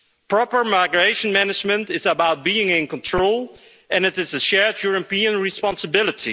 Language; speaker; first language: English; non-native, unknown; Dutch